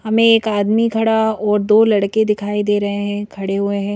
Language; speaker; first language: Hindi; native; Hindi